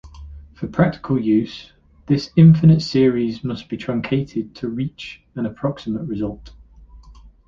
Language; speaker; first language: English; native; English